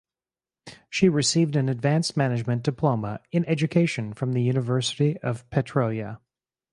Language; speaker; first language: English; native; English